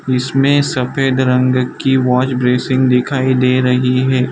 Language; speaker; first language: Hindi; non-native, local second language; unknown